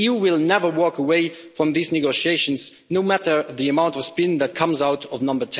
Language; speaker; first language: English; non-native, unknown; Luxembourgish